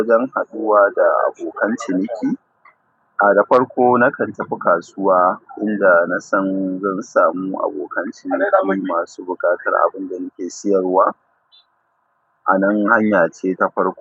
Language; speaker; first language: Hausa; native; Hausa